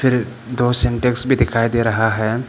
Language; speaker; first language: Hindi; non-native, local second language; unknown